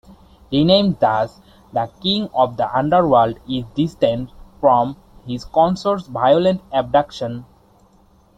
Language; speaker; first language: English; non-native, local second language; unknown